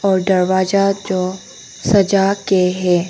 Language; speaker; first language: Hindi; non-native, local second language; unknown